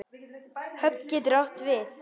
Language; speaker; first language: Icelandic; native; Icelandic